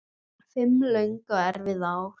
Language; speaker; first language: Icelandic; native; Icelandic